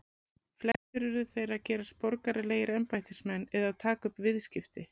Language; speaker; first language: Icelandic; native; Icelandic